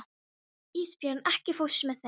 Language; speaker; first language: Icelandic; non-native, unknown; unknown